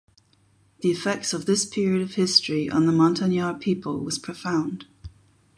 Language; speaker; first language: English; non-native, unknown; German